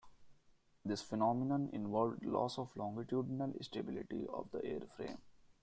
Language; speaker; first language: English; non-native, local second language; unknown